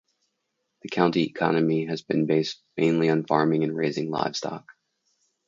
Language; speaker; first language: English; native; English